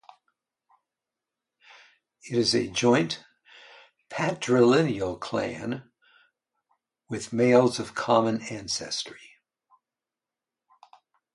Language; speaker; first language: English; native; English